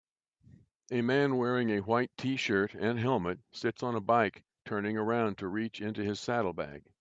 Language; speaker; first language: English; native; English